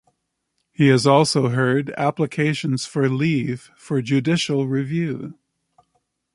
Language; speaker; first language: English; native; English